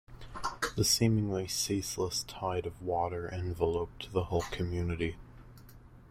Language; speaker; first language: English; native; English